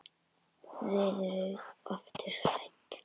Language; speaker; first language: Icelandic; native; Icelandic